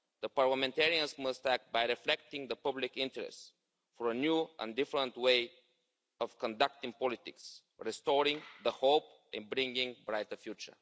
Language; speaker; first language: English; non-native, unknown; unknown